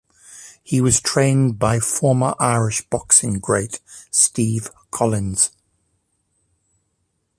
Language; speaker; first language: English; native; English